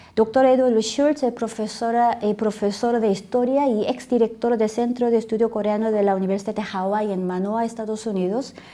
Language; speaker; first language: Spanish; non-native, fluent; Korean